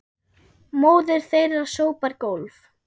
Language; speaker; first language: Icelandic; non-native, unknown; German